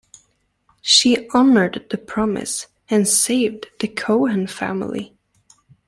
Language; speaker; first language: English; native; English